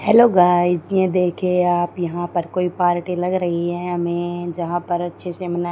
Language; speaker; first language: Hindi; native; Hindi